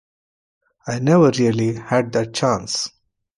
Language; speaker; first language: English; non-native, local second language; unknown